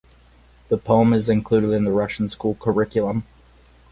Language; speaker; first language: English; native; English